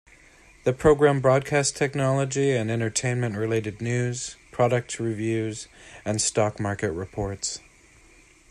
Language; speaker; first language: English; native; English